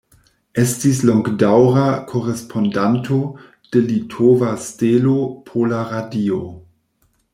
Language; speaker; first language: Esperanto; non-native, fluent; German